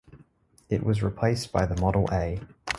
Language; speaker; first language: English; native; English